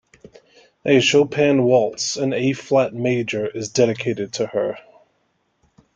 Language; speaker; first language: English; native; English